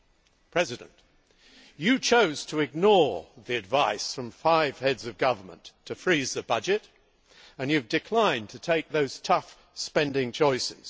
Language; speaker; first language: English; native; English